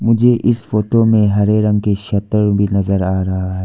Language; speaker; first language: Hindi; non-native, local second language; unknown